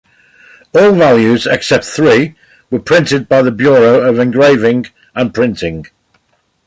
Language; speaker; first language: English; native; English